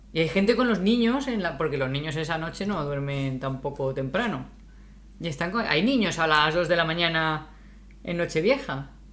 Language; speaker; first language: Spanish; native; Spanish